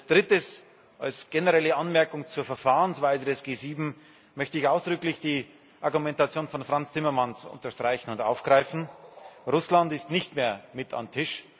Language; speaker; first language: German; native; German